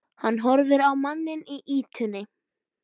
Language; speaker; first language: Icelandic; native; Icelandic